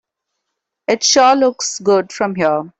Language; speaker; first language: English; non-native, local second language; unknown